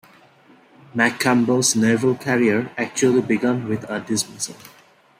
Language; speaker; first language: English; non-native, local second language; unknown